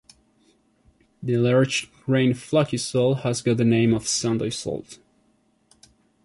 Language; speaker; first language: English; non-native, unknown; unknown